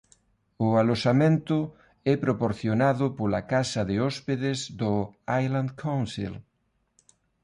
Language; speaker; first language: Galician; non-native, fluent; Spanish